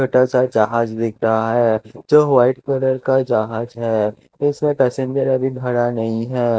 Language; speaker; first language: Hindi; non-native, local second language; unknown